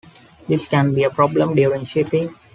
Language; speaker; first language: English; non-native, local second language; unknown